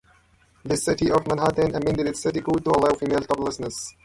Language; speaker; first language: English; native; English